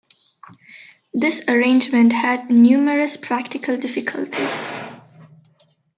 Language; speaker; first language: English; non-native, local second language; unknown